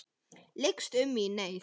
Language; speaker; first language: Icelandic; native; Icelandic